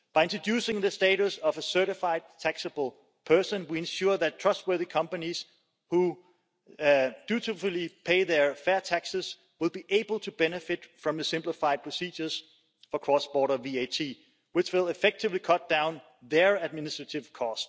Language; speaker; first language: English; non-native, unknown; Danish